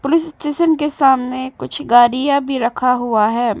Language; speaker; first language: Hindi; non-native, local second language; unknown